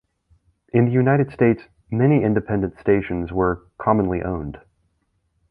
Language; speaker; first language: English; native; English